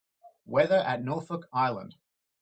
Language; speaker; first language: English; native; English